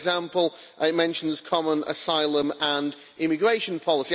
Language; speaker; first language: English; native; English